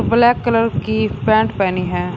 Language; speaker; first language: Hindi; native; Hindi